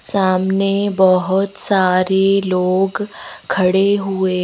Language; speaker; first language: Hindi; native; Hindi